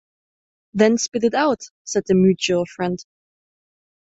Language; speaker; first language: English; non-native, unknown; German